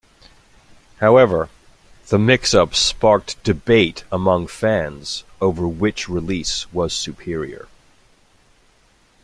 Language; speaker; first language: English; native; English